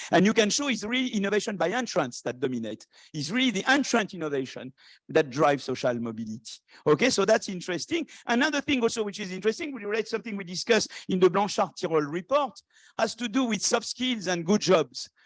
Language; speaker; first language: English; non-native, fluent; French